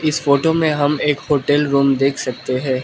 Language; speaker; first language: Hindi; non-native, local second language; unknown